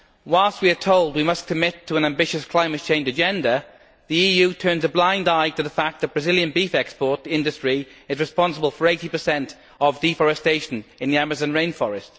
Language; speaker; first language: English; native; English